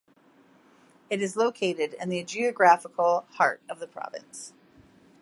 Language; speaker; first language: English; native; English